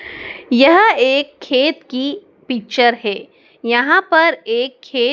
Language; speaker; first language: Hindi; native; Hindi